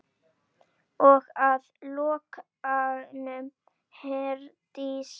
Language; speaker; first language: Icelandic; native; Icelandic